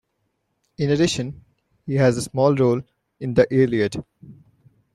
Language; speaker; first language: English; non-native, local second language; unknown